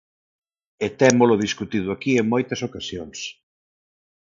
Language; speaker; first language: Galician; non-native, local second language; Spanish